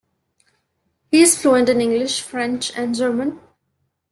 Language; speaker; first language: English; non-native, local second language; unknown